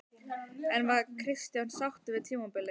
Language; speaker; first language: Icelandic; native; Icelandic